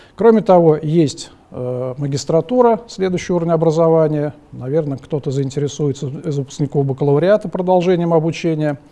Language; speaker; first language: Russian; native; Russian